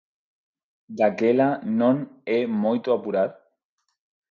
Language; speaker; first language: Galician; non-native, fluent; Spanish